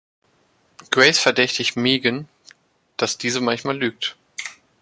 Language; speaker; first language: German; native; German